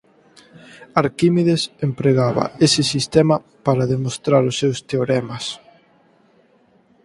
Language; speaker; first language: Galician; native; Galician